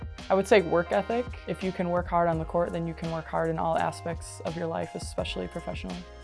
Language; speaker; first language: English; native; English